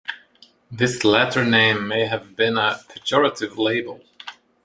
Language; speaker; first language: English; non-native, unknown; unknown